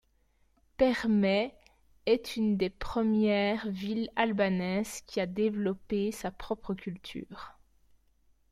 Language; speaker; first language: French; native; French